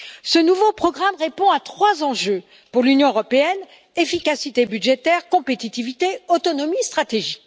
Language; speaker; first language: French; native; French